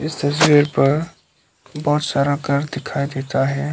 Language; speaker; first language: Hindi; non-native, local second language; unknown